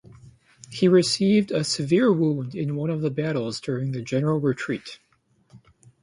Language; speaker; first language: English; native; English